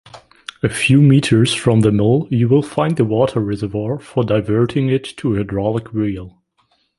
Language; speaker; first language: English; non-native, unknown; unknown